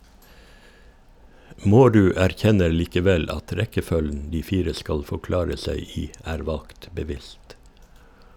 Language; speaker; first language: Norwegian; native; Norwegian